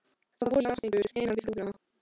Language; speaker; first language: Icelandic; non-native, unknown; Albanian